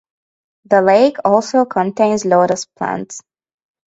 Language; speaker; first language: English; non-native, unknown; Hungarian